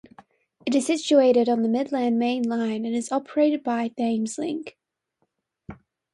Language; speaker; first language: English; non-native, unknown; Chinese